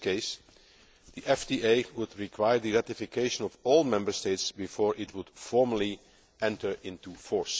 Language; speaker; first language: English; non-native, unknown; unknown